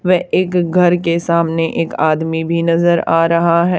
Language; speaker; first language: Hindi; native; Hindi